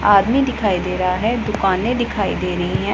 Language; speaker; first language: Hindi; non-native, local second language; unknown